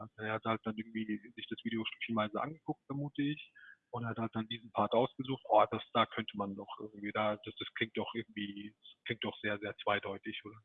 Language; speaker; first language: German; early bilingual, other home language; Turkish